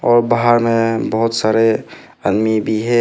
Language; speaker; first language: Hindi; non-native, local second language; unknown